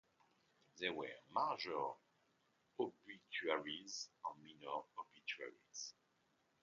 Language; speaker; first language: English; non-native, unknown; French